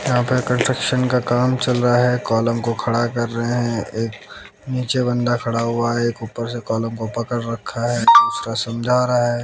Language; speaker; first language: Hindi; native; Hindi